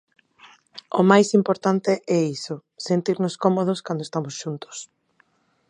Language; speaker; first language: Galician; non-native, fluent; Spanish